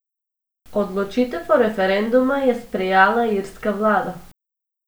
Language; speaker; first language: Slovenian; non-native, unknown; Macedonian